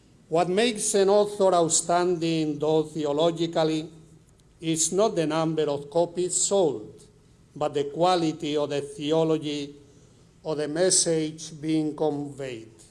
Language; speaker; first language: English; non-native, local second language; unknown